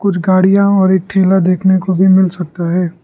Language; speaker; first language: Hindi; non-native, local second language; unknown